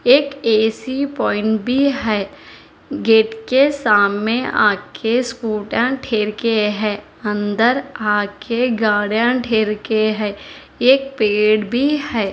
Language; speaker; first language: Hindi; non-native, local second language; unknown